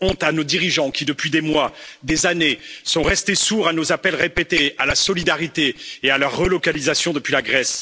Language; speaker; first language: French; native; French